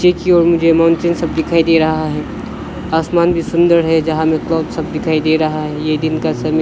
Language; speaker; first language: Hindi; non-native, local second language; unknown